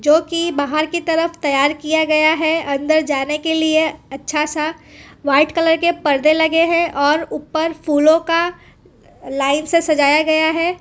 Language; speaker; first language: Hindi; non-native, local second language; Gujarati